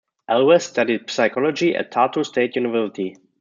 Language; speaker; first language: English; non-native, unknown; German